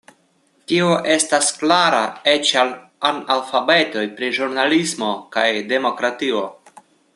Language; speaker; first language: Esperanto; non-native, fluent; Russian